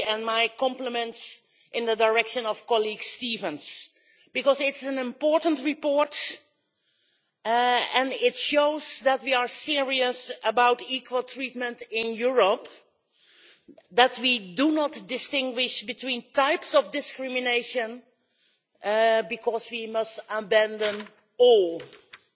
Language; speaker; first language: English; non-native, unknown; Dutch